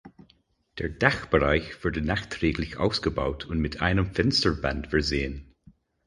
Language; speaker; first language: German; non-native, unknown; English